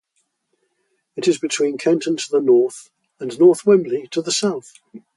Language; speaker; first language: English; native; English